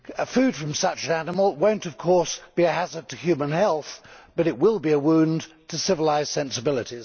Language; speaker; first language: English; native; English